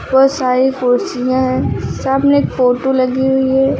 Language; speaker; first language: Hindi; native; Hindi